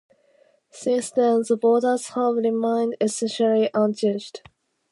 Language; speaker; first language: English; non-native, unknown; Japanese